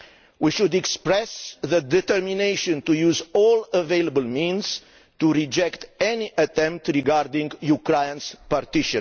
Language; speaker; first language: English; non-native, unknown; Romanian